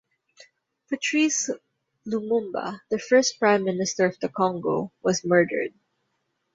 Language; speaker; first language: English; non-native, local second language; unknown